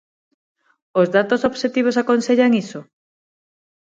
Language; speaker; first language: Galician; non-native, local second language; Spanish